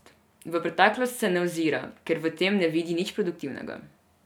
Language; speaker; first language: Slovenian; non-native, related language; Serbian